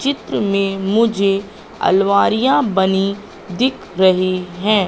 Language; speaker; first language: Hindi; native; Hindi